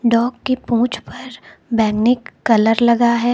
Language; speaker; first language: Hindi; native; Hindi